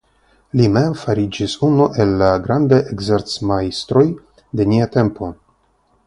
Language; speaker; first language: Esperanto; non-native, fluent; Russian